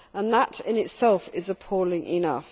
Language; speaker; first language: English; native; English